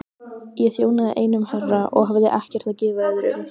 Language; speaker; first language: Icelandic; native; Icelandic